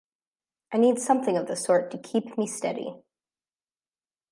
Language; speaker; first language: English; native; English